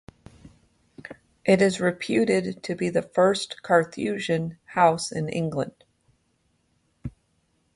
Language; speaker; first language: English; native; English